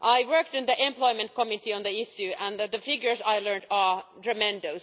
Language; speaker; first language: English; non-native, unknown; Finnish